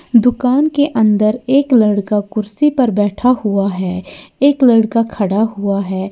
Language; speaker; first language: Hindi; native; Hindi